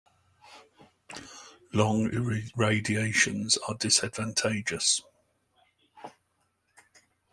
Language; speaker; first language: English; native; English